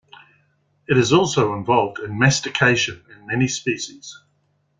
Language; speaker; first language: English; native; English